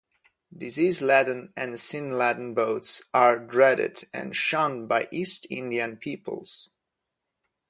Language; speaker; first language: English; non-native, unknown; Polish